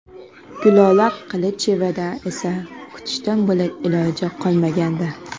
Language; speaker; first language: Uzbek; non-native, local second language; Kara-Kalpak